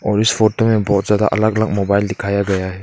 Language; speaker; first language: Hindi; non-native, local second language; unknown